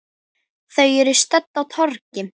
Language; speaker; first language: Icelandic; native; Icelandic